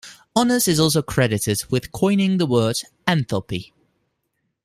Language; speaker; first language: English; non-native, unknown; Dutch